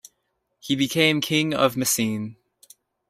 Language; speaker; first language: English; native; English